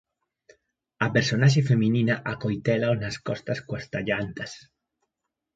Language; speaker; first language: Galician; native; Galician